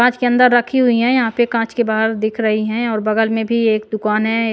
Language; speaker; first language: Hindi; non-native, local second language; Punjabi